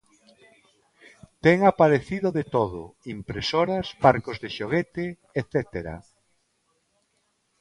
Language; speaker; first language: Galician; non-native, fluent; Spanish